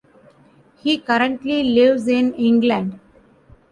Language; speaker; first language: English; non-native, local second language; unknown